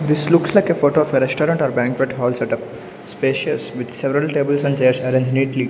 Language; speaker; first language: English; non-native, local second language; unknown